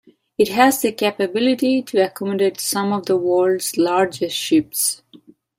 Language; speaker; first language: English; non-native, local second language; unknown